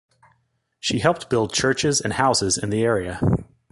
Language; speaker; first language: English; native; English